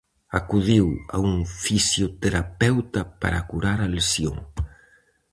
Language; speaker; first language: Galician; native; Galician